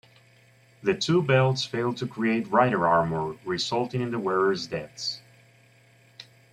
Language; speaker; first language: English; native; English